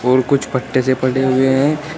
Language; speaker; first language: Hindi; native; Hindi